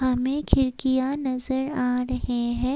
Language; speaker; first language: Hindi; non-native, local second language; Assamese